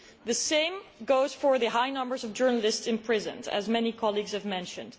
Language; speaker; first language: English; non-native, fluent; Dutch